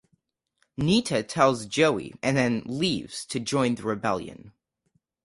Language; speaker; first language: English; native; English